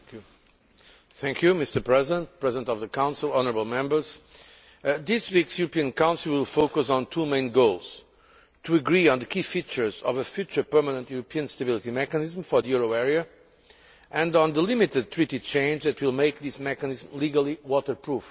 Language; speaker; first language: English; non-native, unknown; Portuguese